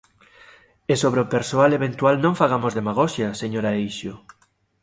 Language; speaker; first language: Galician; native; Galician